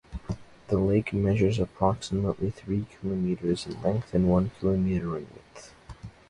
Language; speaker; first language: English; native; English